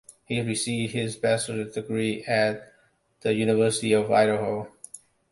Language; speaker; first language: English; non-native, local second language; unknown